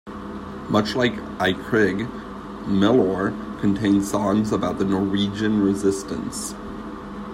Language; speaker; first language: English; native; English